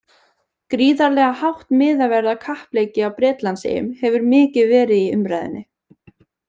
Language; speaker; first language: Icelandic; native; Icelandic